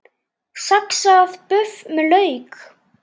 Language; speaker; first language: Icelandic; native; Icelandic